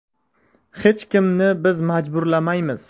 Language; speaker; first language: Uzbek; native; Uzbek